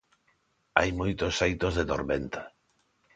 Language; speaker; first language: Galician; non-native, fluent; Spanish